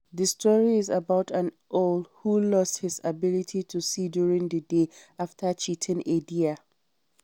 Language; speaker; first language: English; non-native, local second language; Hausa